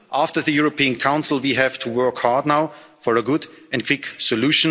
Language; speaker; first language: English; non-native, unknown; German